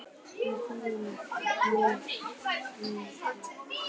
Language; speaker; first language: Icelandic; native; Icelandic